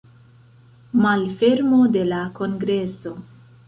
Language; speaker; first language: Esperanto; non-native, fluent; Central Kurdish